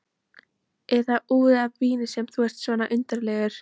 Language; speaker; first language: Icelandic; non-native, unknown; Polish